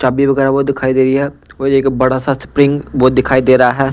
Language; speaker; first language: Hindi; non-native, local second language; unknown